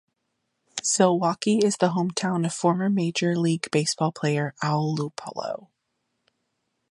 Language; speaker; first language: English; native; English